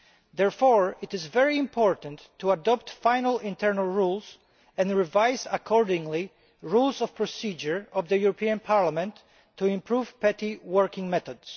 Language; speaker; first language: English; non-native, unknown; Polish